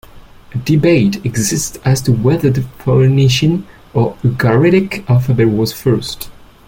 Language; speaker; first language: English; non-native, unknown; French